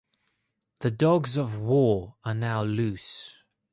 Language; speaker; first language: English; non-native, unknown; Greek